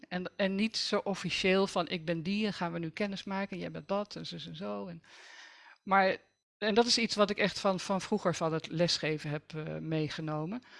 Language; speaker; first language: Dutch; native; Dutch